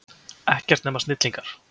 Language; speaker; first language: Icelandic; native; Icelandic